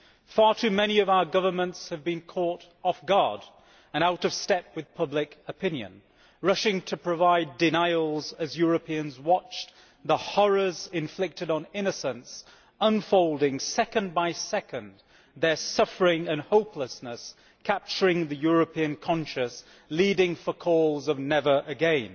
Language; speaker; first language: English; native; English